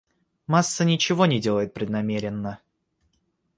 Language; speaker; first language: Russian; native; Russian